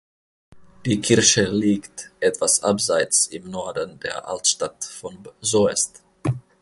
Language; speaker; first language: German; non-native, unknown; Finnish